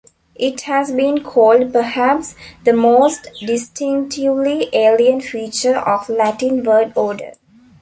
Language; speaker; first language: English; non-native, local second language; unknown